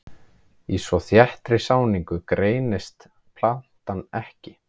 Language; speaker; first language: Icelandic; native; Icelandic